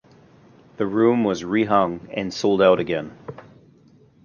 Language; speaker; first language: English; native; English